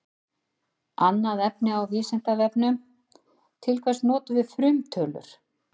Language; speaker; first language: Icelandic; native; Icelandic